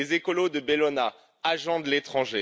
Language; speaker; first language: French; native; French